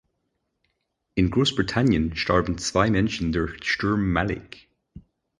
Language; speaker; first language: German; non-native, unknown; English